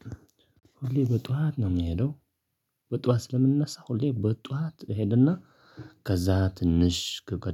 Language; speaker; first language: Amharic; non-native, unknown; Tigrinya